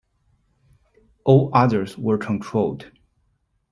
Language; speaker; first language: English; non-native, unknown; Chinese